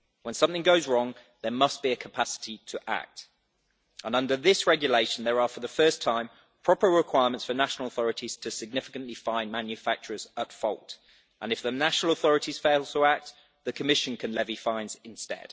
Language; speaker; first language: English; native; English